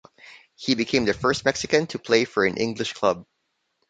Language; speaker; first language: English; non-native, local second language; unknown